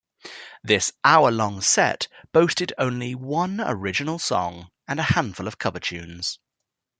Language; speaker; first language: English; native; English